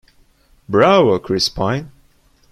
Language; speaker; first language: English; non-native, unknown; Turkish